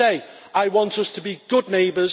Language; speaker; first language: English; native; English